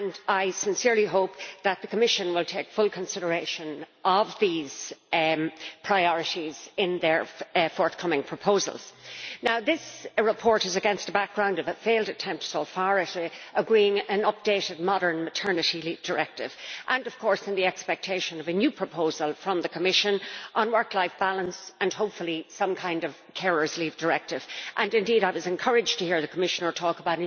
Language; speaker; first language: English; native; English